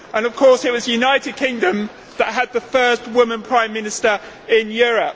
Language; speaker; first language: English; native; English